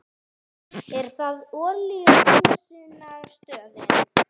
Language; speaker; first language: Icelandic; non-native, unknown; English